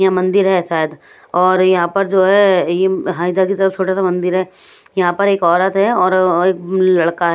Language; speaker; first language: Hindi; non-native, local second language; Punjabi